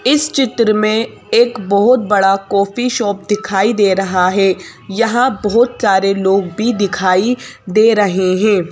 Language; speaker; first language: Hindi; native; Hindi